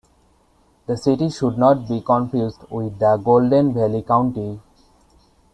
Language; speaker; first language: English; non-native, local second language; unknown